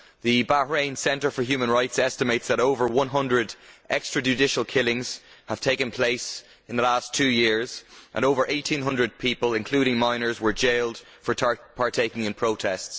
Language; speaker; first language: English; native; English